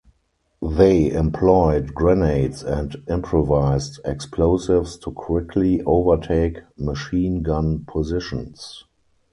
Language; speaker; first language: English; non-native, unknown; German